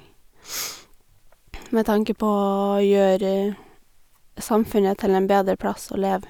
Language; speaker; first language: Norwegian; native; Norwegian